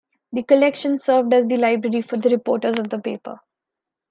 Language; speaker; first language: English; non-native, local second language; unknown